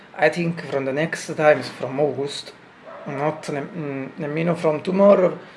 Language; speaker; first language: English; non-native, learner; Italian